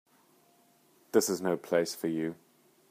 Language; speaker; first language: English; native; English